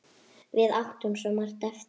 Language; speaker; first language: Icelandic; native; Icelandic